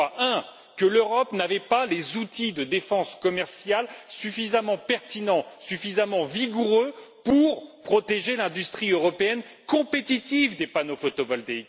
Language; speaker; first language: French; native; French